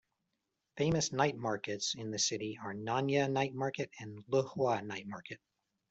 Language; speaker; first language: English; native; English